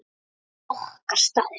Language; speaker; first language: Icelandic; native; Icelandic